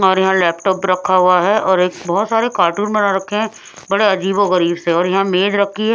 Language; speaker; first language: Hindi; non-native, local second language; Punjabi